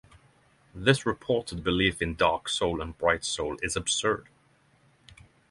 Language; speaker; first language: English; non-native, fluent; Norwegian